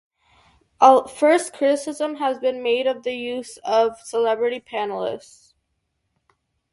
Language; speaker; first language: English; native; English